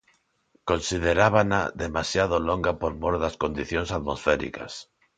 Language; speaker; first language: Galician; non-native, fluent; Spanish